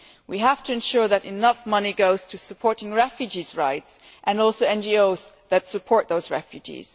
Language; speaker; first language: English; non-native, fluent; German